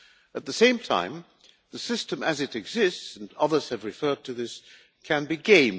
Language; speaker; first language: English; non-native, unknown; Hungarian